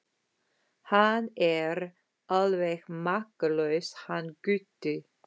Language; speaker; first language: Icelandic; non-native, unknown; English